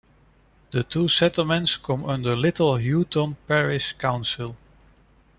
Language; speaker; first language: English; non-native, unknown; Dutch